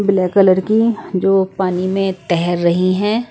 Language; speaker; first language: Hindi; non-native, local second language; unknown